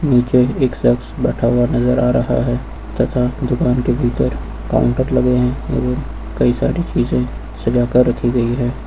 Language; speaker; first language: Hindi; native; Hindi